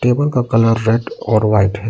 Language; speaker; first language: Hindi; non-native, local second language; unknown